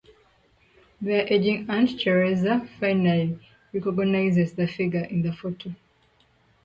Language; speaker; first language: English; non-native, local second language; Ganda